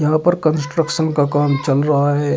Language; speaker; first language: Hindi; native; Hindi